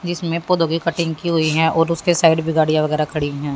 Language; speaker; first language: Hindi; native; Hindi